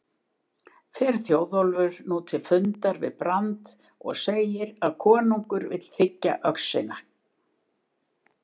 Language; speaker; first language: Icelandic; native; Icelandic